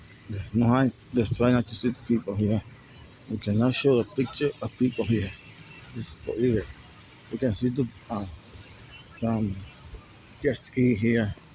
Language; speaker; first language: English; non-native, fluent; Spanish